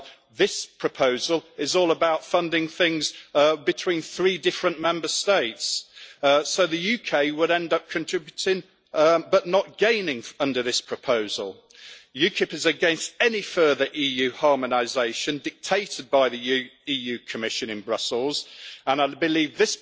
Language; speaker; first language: English; native; English